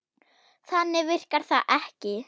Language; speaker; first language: Icelandic; non-native, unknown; German